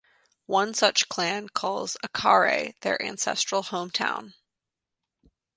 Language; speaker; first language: English; native; English